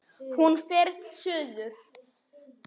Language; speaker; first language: Icelandic; non-native, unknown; Polish